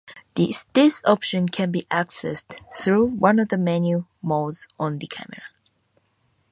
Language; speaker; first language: English; non-native, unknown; Japanese